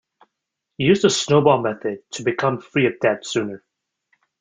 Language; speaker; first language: English; native; English